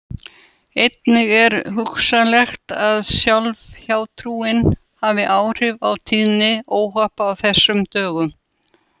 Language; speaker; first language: Icelandic; non-native, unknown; Russian